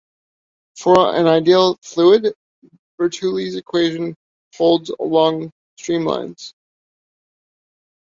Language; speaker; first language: English; native; English